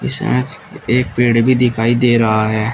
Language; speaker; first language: Hindi; native; Hindi